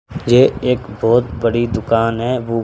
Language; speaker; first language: Hindi; native; Hindi